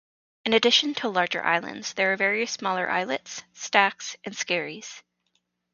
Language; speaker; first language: English; native; English